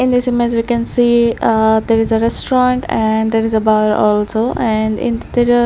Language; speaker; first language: English; non-native, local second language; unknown